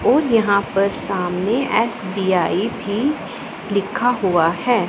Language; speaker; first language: Hindi; non-native, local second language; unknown